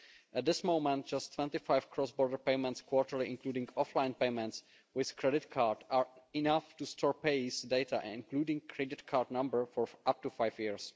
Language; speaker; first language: English; non-native, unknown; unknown